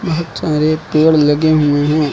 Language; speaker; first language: Hindi; native; Hindi